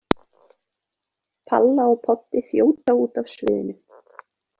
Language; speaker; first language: Icelandic; native; Icelandic